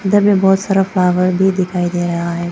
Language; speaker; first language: Hindi; non-native, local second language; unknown